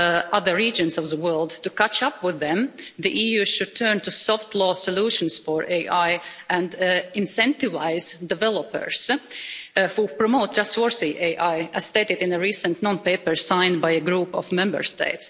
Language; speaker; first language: English; non-native, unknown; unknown